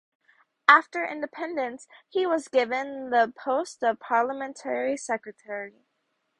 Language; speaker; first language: English; native; English